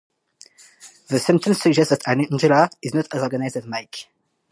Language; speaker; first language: English; non-native, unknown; French